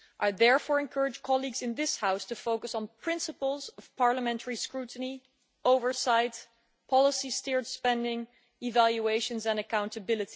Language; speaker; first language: English; non-native, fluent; Dutch